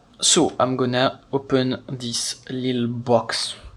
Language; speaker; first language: English; non-native, learner; French